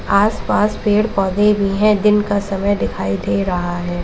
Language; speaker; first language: Hindi; native; Hindi